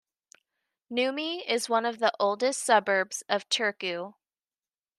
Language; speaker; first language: English; native; English